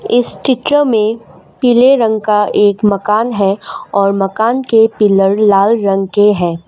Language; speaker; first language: Hindi; non-native, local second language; Assamese